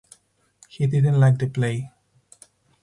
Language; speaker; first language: English; non-native, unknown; Spanish